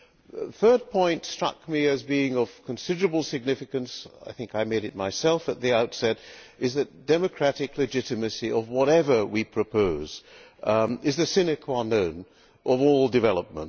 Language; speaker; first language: English; non-native, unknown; Hungarian